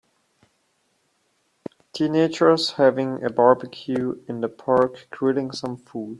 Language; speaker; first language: English; non-native, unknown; German